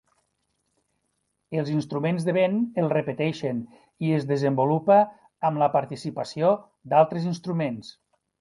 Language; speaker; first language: Catalan; native; Catalan